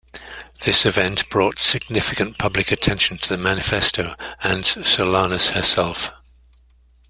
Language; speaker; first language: English; native; English